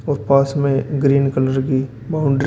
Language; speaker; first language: Hindi; native; Hindi